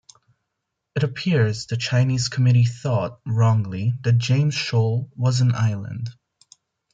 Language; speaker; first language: English; non-native, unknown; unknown